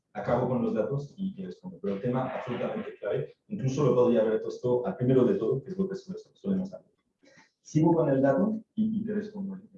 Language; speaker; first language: Spanish; non-native, fluent; French